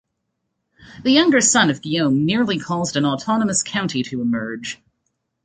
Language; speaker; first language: English; native; English